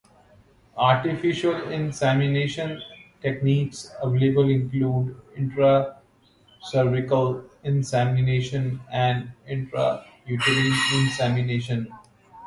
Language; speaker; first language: English; non-native, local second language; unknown